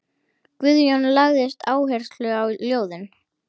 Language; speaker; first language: Icelandic; native; Icelandic